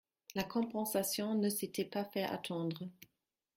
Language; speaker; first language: French; non-native, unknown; German